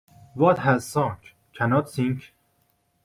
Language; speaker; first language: English; non-native, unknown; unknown